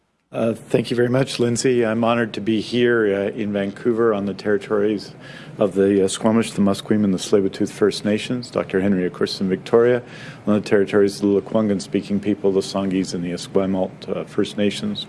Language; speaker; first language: English; native; English